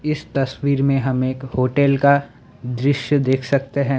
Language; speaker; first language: Hindi; non-native, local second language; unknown